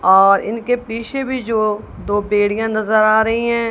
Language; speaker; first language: Hindi; non-native, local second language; Punjabi